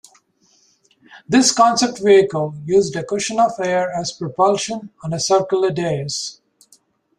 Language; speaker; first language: English; native; English